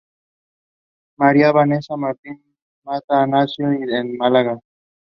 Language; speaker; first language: English; non-native, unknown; Spanish